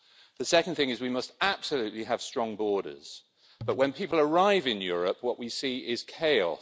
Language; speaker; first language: English; native; English